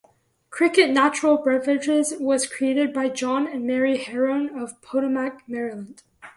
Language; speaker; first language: English; native; English